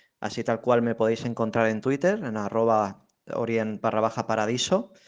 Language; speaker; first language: Spanish; native; Spanish